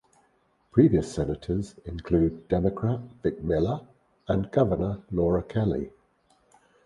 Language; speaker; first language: English; native; English